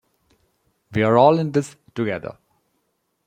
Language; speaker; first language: English; non-native, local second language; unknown